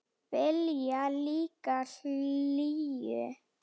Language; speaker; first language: Icelandic; non-native, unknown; Slovak